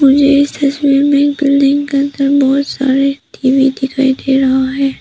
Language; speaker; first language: Hindi; non-native, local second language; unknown